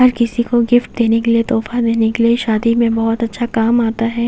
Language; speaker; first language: Hindi; native; Hindi